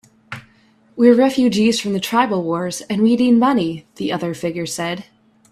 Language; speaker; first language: English; native; English